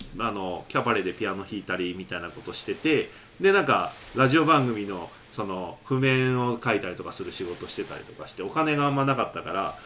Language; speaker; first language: Japanese; native; Japanese